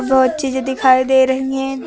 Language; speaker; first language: Hindi; native; Hindi